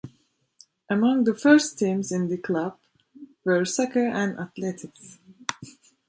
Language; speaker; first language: English; native; English